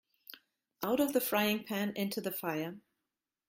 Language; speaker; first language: English; non-native, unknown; German